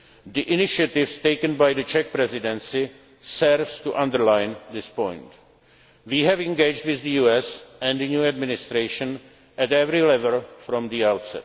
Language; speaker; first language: English; non-native, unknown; Czech